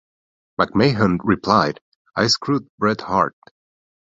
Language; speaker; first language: English; non-native, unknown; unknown